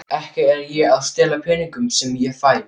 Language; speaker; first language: Icelandic; non-native, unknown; German